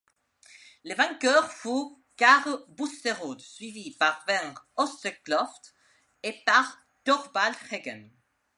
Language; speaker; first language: French; non-native, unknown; Spanish